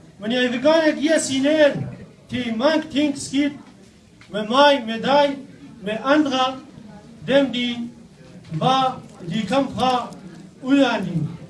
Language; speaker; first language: Danish; non-native, learner; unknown